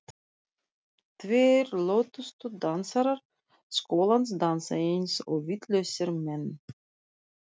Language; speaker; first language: Icelandic; non-native, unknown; Russian